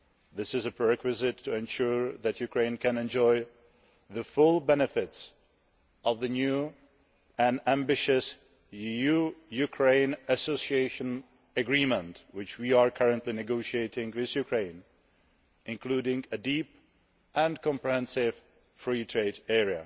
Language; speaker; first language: English; non-native, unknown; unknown